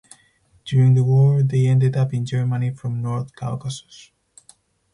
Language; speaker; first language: English; non-native, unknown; Spanish